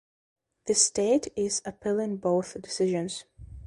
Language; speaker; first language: English; non-native, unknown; Belarusian